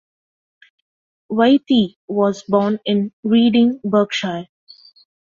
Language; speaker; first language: English; non-native, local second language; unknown